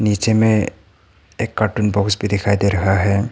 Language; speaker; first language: Hindi; non-native, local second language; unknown